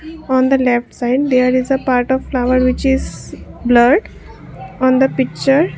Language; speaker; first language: English; non-native, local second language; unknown